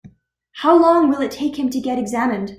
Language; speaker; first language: English; native; English